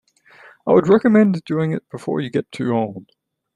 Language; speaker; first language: English; native; English